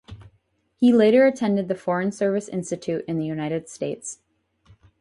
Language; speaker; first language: English; native; English